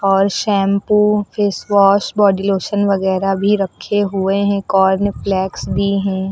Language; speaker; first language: Hindi; native; Hindi